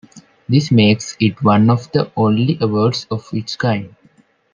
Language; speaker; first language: English; non-native, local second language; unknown